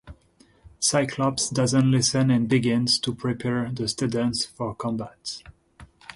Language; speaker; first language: English; non-native, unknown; French